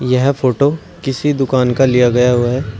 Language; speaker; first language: Hindi; native; Hindi